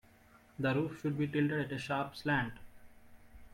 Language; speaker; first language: English; non-native, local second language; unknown